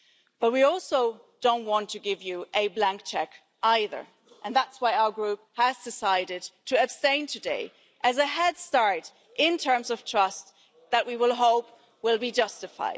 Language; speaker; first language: English; non-native, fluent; German